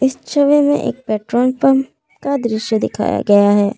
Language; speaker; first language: Hindi; non-native, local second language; Assamese